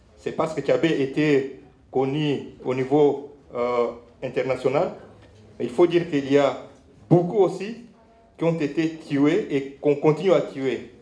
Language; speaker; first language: French; non-native, local second language; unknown